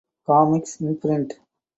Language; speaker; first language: English; non-native, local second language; Tamil